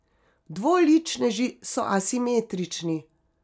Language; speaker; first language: Slovenian; native; Slovenian